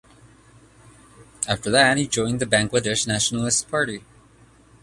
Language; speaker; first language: English; native; English